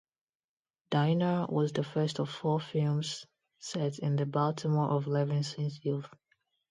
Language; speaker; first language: English; non-native, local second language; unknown